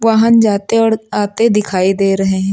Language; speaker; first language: Hindi; native; Hindi